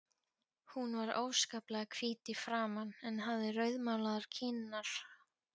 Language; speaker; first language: Icelandic; non-native, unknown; Polish